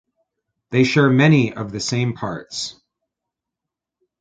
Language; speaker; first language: English; native; English